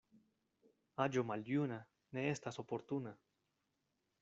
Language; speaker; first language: Esperanto; non-native, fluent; Spanish